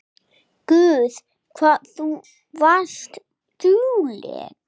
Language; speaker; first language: Icelandic; non-native, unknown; English